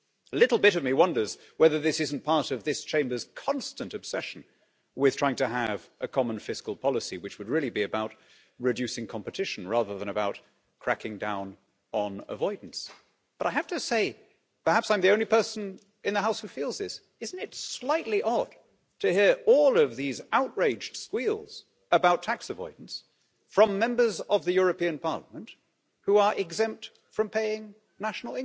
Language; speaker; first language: English; native; English